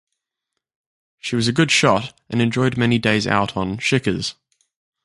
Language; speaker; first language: English; native; English